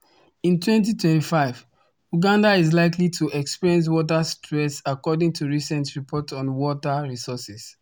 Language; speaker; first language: English; non-native, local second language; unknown